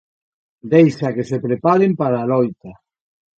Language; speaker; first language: Galician; native; Galician